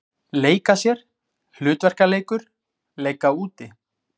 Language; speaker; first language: Icelandic; native; Icelandic